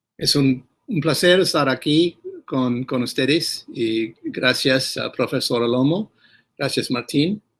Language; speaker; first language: Spanish; non-native, fluent; English